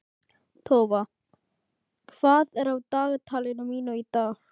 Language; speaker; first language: Icelandic; non-native, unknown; Filipino